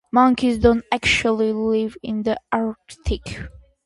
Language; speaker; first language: English; non-native, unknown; Armenian